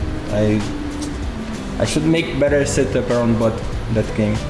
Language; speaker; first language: English; non-native, fluent; Portuguese